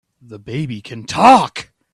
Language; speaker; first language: English; native; English